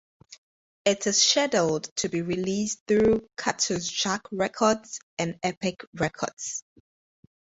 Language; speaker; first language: English; native; English